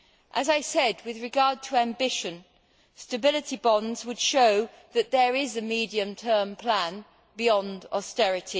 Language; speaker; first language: English; native; English